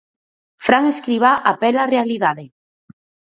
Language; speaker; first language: Galician; native; Galician